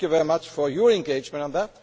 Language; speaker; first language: English; non-native, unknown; German